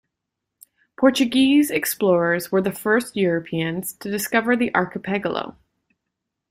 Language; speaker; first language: English; native; English